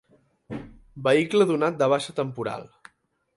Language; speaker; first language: Catalan; native; Catalan